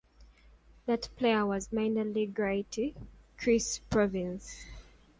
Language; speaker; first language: English; native; English